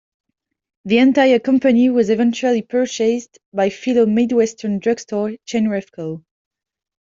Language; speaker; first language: English; non-native, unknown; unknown